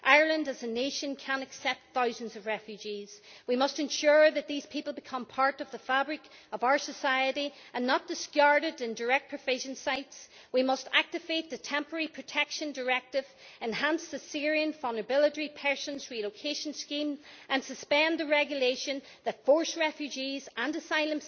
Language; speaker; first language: English; native; English